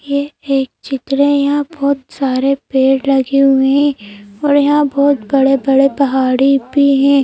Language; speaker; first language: Hindi; native; Hindi